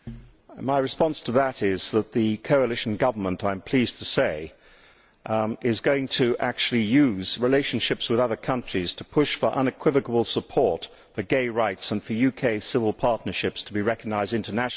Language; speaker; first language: English; native; English